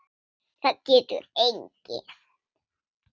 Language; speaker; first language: Icelandic; non-native, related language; Swedish